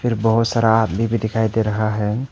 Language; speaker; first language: Hindi; non-native, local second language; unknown